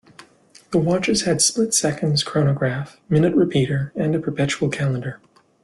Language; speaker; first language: English; native; English